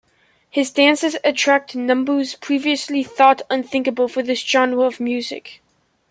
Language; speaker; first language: English; native; English